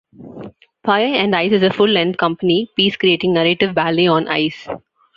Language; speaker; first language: English; non-native, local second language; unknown